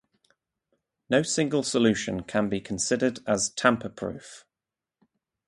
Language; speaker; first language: English; native; English